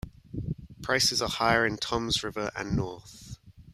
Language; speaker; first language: English; native; English